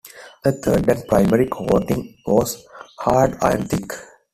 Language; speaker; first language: English; non-native, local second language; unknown